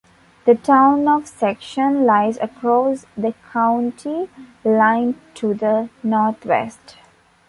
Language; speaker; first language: English; non-native, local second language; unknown